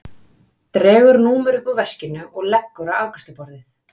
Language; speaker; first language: Icelandic; native; Icelandic